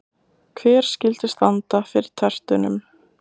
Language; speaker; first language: Icelandic; native; Icelandic